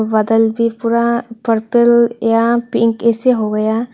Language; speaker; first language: Hindi; non-native, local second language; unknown